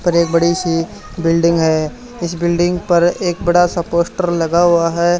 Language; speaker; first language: Hindi; native; Hindi